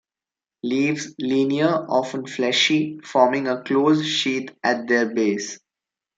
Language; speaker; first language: English; non-native, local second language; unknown